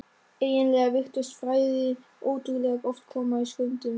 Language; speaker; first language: Icelandic; non-native, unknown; German